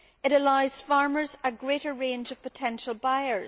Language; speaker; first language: English; native; English